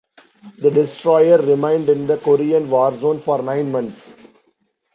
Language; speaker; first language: English; non-native, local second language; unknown